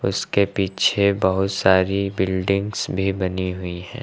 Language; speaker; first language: Hindi; native; Hindi